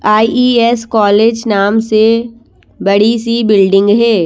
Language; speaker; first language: Hindi; native; Hindi